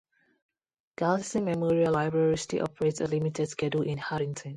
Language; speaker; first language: English; non-native, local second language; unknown